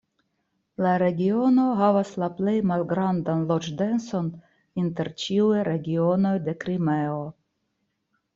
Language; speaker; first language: Esperanto; non-native, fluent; Russian